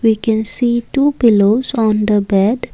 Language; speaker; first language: English; non-native, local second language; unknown